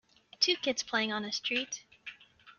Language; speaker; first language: English; native; English